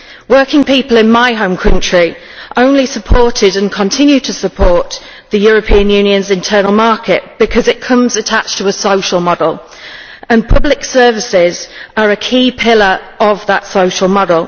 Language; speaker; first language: English; native; English